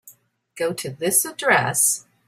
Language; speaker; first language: English; native; English